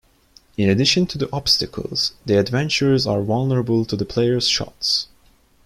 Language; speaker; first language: English; non-native, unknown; Turkish